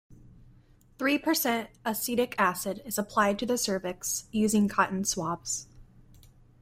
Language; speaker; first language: English; native; English